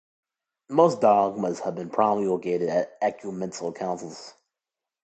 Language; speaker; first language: English; native; English